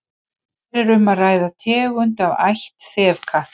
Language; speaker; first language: Icelandic; native; Icelandic